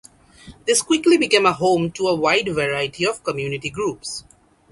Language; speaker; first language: English; non-native, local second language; Bangla